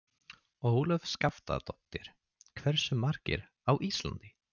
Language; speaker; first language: Icelandic; non-native, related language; Swedish